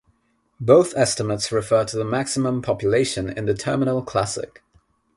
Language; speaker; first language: English; non-native, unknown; Nepali